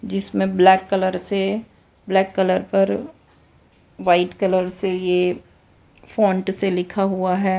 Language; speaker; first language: Hindi; non-native, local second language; Gujarati